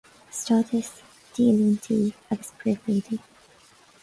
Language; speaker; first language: Irish; non-native, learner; English